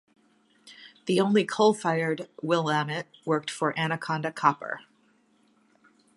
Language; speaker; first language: English; native; English